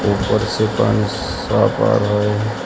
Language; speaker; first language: Hindi; native; Hindi